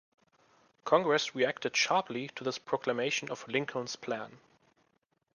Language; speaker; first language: English; non-native, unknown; German